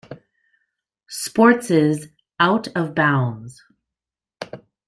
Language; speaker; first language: English; native; English